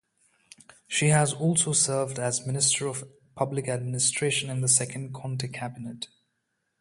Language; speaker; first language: English; non-native, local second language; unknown